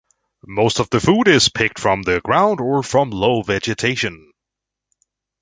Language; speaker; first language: English; native; English